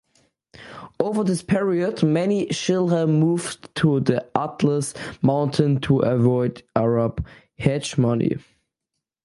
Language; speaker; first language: English; native; English